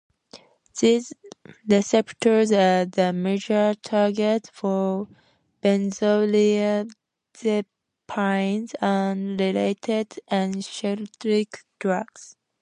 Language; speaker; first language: English; native; English